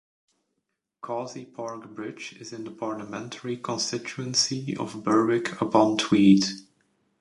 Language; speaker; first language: English; native; English